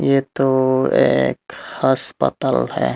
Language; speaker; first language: Hindi; non-native, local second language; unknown